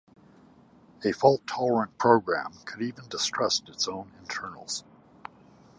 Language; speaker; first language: English; native; English